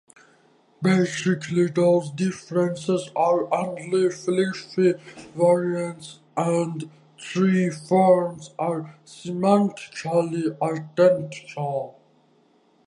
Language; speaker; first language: English; native; English